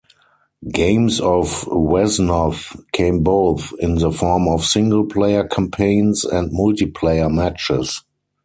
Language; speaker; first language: English; non-native, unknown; German